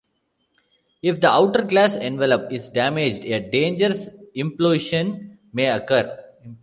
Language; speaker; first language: English; non-native, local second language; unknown